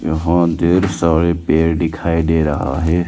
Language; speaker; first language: Hindi; non-native, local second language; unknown